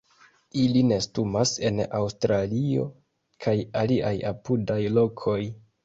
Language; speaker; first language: Esperanto; non-native, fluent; Kinyarwanda